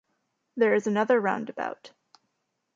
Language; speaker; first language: English; native; English